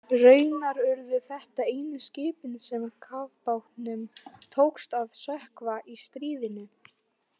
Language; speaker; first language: Icelandic; non-native, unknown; Polish